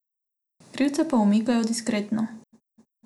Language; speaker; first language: Slovenian; non-native, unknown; Macedonian